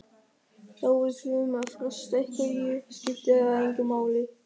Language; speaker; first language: Icelandic; non-native, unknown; German